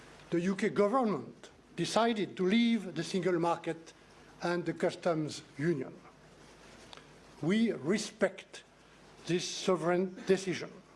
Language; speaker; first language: English; non-native, fluent; French